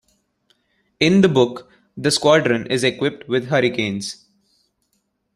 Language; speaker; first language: English; non-native, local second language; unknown